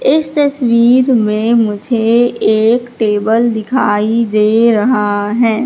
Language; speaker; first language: Hindi; native; Hindi